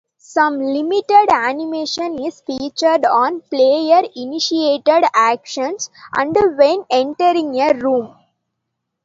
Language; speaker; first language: English; non-native, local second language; Tamil